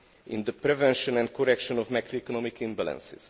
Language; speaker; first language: English; non-native, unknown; Hungarian